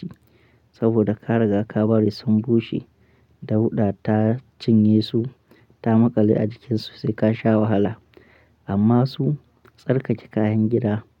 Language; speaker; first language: Hausa; non-native, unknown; Akan